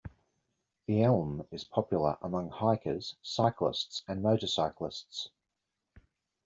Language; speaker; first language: English; native; English